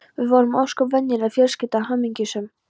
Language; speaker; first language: Icelandic; non-native, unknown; Polish